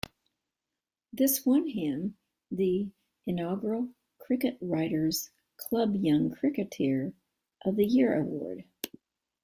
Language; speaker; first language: English; native; English